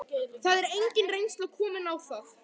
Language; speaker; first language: Icelandic; native; Icelandic